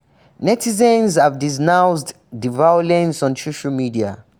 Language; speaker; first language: English; non-native, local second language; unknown